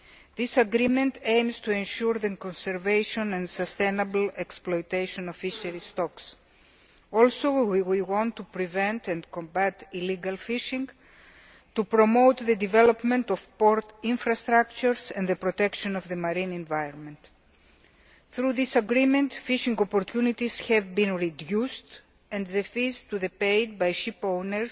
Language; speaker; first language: English; non-native, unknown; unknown